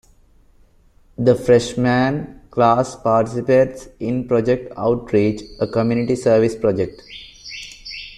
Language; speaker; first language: English; non-native, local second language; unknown